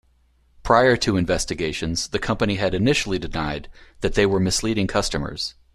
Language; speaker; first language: English; native; English